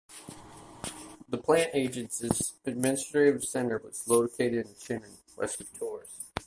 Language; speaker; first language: English; native; English